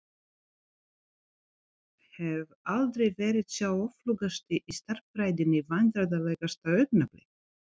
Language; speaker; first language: Icelandic; non-native, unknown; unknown